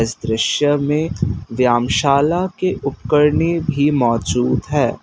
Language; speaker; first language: Hindi; non-native, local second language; Assamese